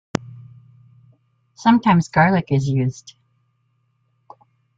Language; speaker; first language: English; native; English